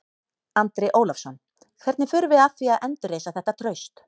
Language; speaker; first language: Icelandic; native; Icelandic